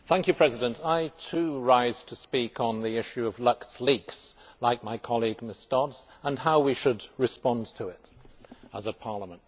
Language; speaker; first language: English; native; English